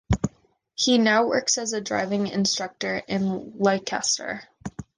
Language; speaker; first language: English; native; English